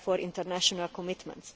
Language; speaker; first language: English; non-native, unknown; Hungarian